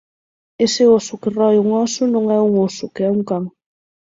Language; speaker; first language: Galician; native; Galician